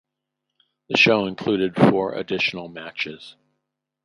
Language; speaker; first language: English; native; English